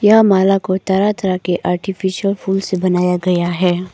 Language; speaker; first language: Hindi; non-native, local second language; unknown